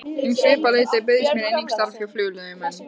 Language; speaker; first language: Icelandic; native; Icelandic